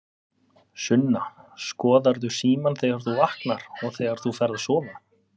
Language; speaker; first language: Icelandic; native; Icelandic